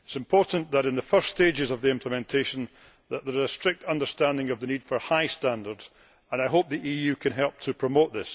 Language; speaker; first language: English; native; English